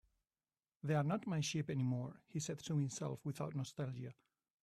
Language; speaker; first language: English; native; English